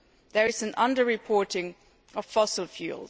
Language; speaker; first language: English; non-native, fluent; German